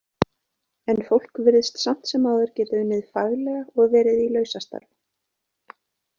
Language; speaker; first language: Icelandic; native; Icelandic